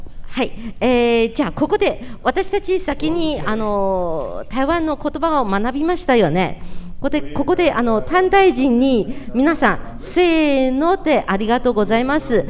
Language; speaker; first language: Japanese; non-native, fluent; Chinese